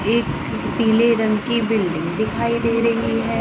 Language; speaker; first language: Hindi; non-native, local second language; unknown